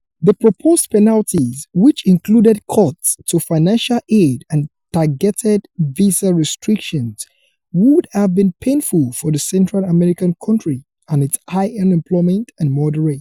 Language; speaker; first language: English; non-native, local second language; Yoruba